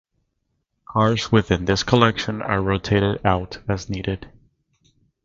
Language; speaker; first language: English; native; English